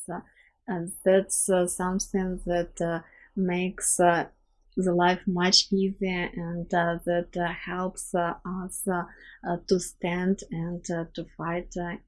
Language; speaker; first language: English; non-native, fluent; Ukrainian